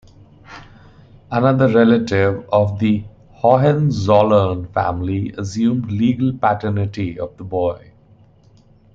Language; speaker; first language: English; non-native, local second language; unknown